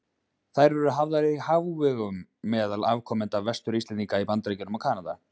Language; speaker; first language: Icelandic; native; Icelandic